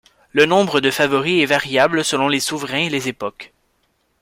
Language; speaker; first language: French; native; French